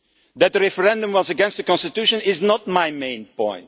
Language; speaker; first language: English; non-native, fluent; Dutch